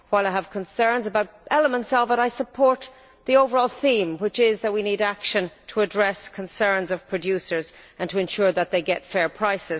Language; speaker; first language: English; native; English